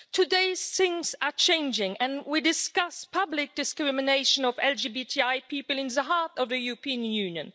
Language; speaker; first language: English; non-native, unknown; Luxembourgish